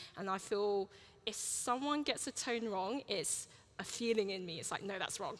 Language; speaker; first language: English; early bilingual, other home language; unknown